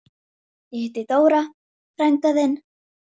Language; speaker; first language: Icelandic; native; Icelandic